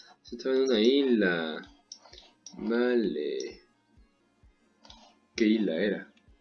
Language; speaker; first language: Spanish; native; Spanish